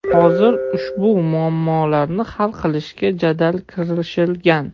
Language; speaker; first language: Uzbek; non-native, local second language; Russian